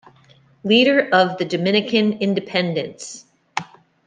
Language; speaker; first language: English; native; English